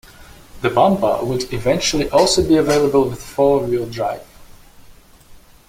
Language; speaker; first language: English; non-native, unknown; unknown